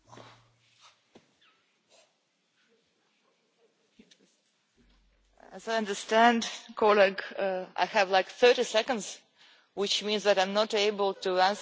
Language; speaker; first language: English; non-native, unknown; Russian